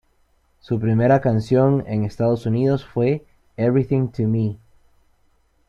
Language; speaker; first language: Spanish; native; Spanish